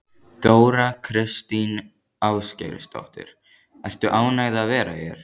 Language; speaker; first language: Icelandic; native; Icelandic